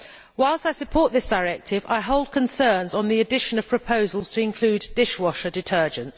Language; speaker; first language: English; native; English